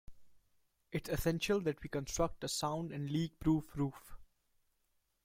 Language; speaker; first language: English; non-native, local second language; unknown